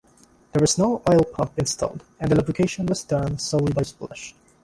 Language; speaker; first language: English; non-native, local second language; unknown